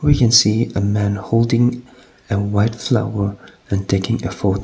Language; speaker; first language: English; non-native, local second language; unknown